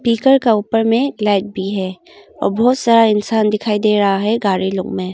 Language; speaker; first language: Hindi; non-native, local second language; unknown